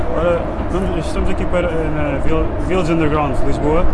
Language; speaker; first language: Portuguese; native; Portuguese